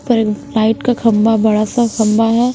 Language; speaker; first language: Hindi; non-native, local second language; Punjabi